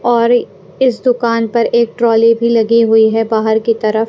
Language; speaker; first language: Hindi; non-native, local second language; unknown